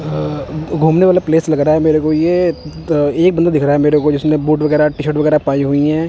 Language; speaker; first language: Hindi; non-native, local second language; Punjabi